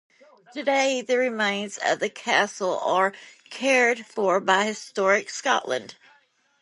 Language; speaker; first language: English; native; English